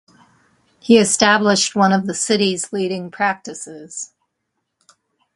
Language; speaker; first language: English; native; English